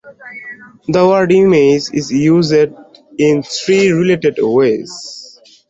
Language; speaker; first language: English; non-native, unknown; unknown